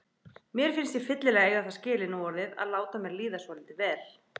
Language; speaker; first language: Icelandic; native; Icelandic